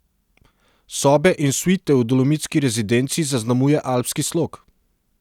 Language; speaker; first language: Slovenian; non-native, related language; Serbian